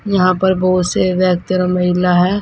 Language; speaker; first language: Hindi; native; Hindi